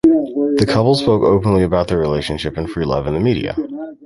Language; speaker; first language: English; native; English